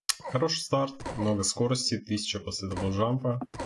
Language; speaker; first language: Russian; native; Russian